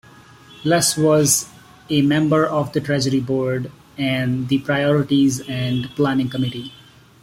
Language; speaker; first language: English; non-native, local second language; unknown